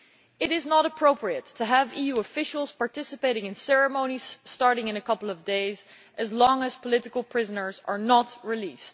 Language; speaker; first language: English; non-native, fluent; Dutch